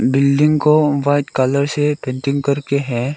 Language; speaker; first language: Hindi; non-native, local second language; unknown